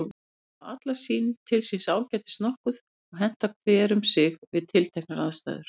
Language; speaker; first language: Icelandic; native; Icelandic